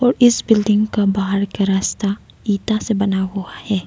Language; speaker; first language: Hindi; non-native, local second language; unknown